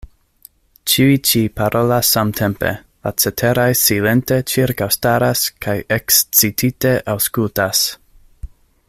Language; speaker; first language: Esperanto; non-native, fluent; English